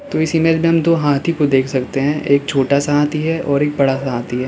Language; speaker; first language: Hindi; native; Hindi